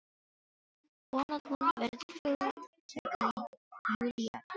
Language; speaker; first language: Icelandic; non-native, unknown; Filipino